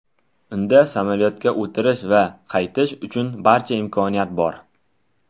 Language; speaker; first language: Uzbek; non-native, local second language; Tajik